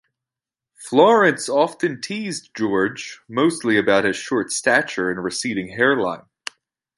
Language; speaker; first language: English; native; English